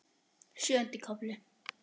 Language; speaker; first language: Icelandic; native; Icelandic